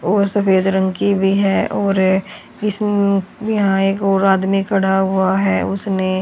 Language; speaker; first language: Hindi; native; Hindi